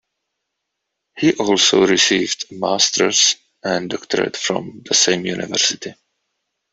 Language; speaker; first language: English; non-native, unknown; Czech